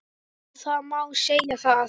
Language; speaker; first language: Icelandic; native; Icelandic